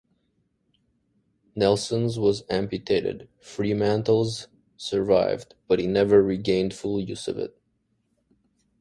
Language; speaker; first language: English; native; English